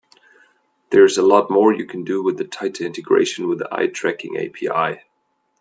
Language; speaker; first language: English; non-native, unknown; German